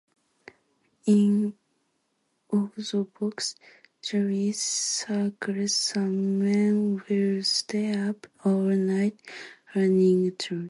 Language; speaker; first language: English; non-native, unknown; Japanese